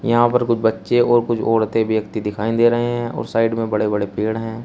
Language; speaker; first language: Hindi; native; Hindi